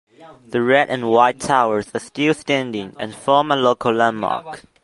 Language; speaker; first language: English; non-native, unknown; Chinese